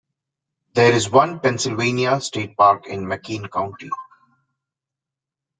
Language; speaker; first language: English; non-native, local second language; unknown